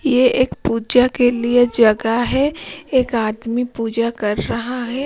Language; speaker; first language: Hindi; non-native, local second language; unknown